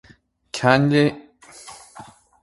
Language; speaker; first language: Irish; native; Irish